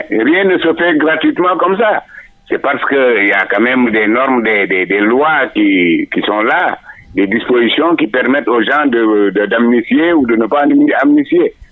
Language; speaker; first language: French; non-native, local second language; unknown